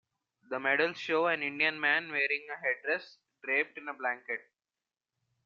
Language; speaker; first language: English; non-native, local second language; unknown